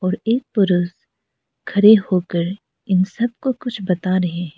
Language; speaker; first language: Hindi; non-native, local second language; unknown